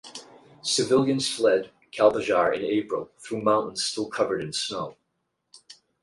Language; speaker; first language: English; native; English